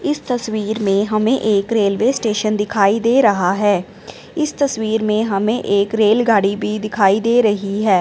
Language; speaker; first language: Hindi; non-native, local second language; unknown